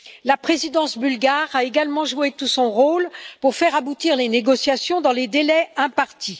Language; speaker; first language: French; native; French